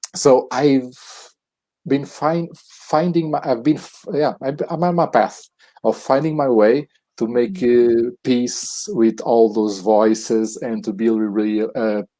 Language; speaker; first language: English; non-native, fluent; Portuguese